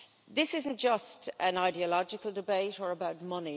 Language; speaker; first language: English; native; English